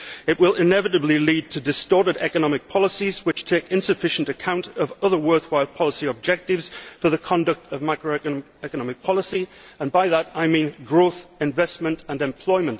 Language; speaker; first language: English; native; English